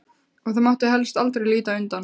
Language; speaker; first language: Icelandic; native; Icelandic